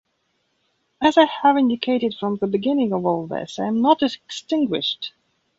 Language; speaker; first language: English; non-native, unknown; Belarusian